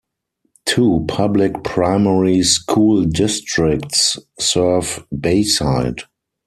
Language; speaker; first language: English; non-native, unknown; German